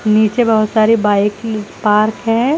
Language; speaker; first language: Hindi; native; Hindi